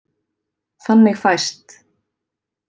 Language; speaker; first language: Icelandic; native; Icelandic